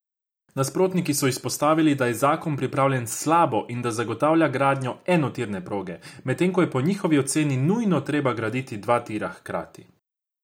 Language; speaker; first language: Slovenian; non-native, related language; Croatian